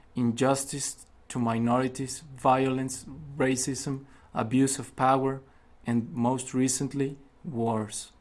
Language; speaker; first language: English; non-native, fluent; Spanish